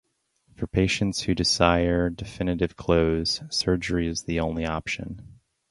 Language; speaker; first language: English; native; English